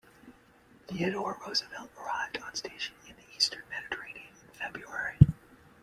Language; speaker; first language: English; native; English